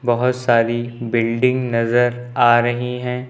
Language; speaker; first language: Hindi; native; Hindi